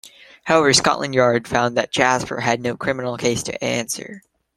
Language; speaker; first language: English; native; English